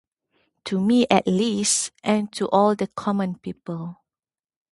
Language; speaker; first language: English; non-native, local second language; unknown